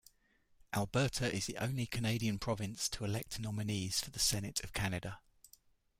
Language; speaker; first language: English; native; English